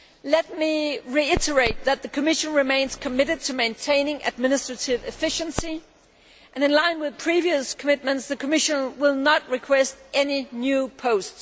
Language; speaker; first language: English; non-native, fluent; Danish